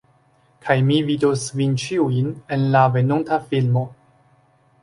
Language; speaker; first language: Esperanto; non-native, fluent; Chinese